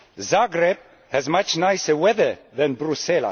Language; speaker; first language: English; non-native, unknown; Estonian